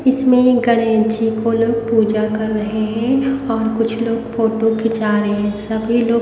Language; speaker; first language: Hindi; native; Hindi